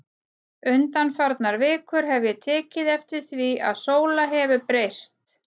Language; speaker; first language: Icelandic; native; Icelandic